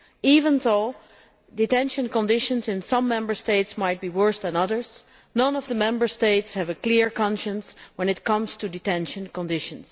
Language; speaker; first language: English; non-native, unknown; Dutch